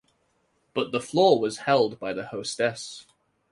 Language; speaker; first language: English; native; English